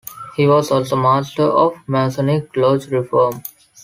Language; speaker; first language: English; non-native, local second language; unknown